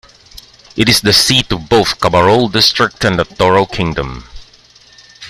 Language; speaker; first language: English; non-native, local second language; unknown